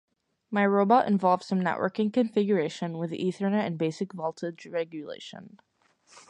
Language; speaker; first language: English; native; English